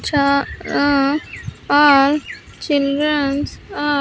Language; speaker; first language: English; non-native, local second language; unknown